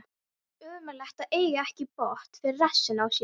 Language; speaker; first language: Icelandic; non-native, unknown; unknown